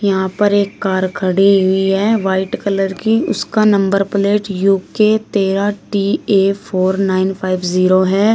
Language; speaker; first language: Hindi; native; Hindi